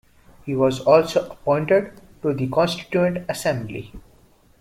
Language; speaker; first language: English; non-native, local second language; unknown